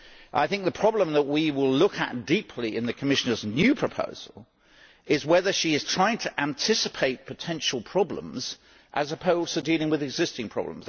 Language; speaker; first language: English; native; English